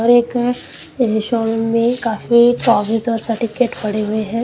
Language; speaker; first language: Hindi; non-native, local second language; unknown